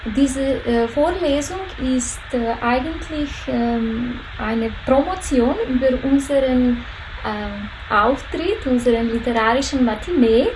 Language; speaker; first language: German; non-native, fluent; Macedonian